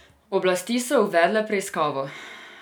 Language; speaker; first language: Slovenian; non-native, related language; Serbian